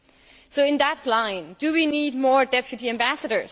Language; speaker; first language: English; native; English